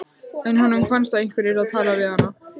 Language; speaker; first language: Icelandic; native; Icelandic